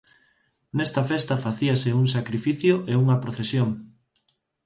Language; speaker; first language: Galician; non-native, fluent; Spanish